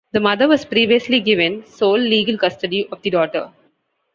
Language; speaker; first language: English; non-native, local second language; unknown